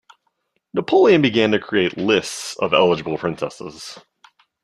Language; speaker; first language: English; native; English